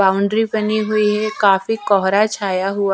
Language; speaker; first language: Hindi; non-native, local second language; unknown